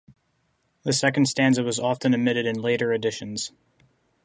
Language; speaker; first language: English; native; English